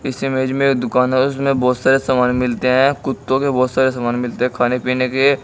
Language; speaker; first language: Hindi; native; Hindi